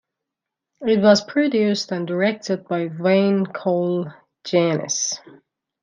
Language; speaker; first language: English; non-native, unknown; Persian